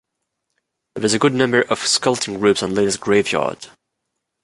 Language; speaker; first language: English; non-native, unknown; French